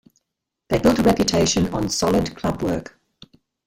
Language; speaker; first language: English; native; English